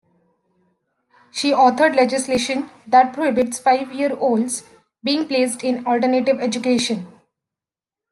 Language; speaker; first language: English; native; English